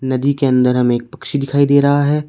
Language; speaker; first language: Hindi; native; Hindi